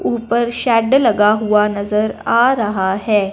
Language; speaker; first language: Hindi; non-native, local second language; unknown